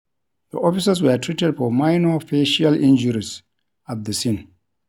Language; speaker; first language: English; non-native, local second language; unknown